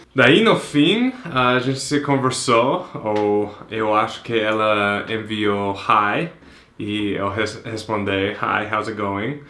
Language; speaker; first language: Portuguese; non-native, fluent; English